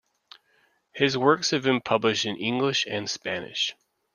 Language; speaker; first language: English; native; English